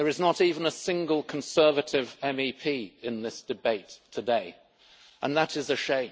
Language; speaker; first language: English; native; English